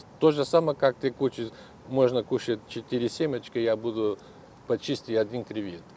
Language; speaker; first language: Russian; non-native, learner; Portuguese